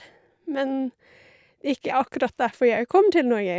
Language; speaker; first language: Norwegian; non-native, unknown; English